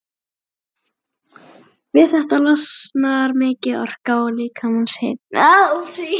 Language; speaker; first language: Icelandic; native; Icelandic